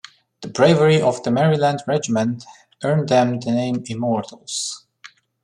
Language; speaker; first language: English; non-native, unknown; Romanian